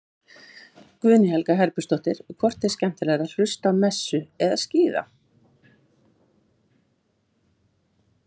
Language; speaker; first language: Icelandic; native; Icelandic